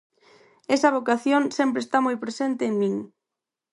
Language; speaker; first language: Galician; non-native, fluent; Spanish